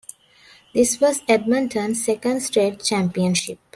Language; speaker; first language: English; non-native, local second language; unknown